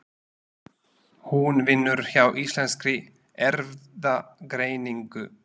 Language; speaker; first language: Icelandic; non-native, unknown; Slovak